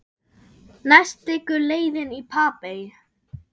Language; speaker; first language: Icelandic; non-native, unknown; German